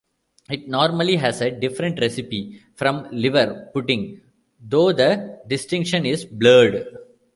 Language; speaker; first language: English; non-native, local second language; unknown